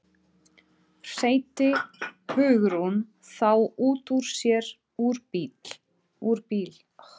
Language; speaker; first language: Icelandic; non-native, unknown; Portuguese